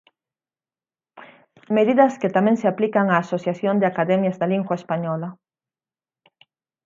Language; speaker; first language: Galician; native; Galician